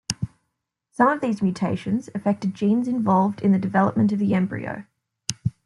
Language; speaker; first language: English; native; English